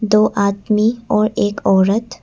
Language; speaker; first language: Hindi; early bilingual, other home language; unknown